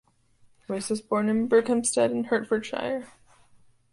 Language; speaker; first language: English; native; English